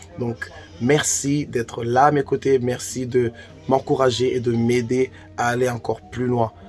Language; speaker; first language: French; non-native, local second language; Kinyarwanda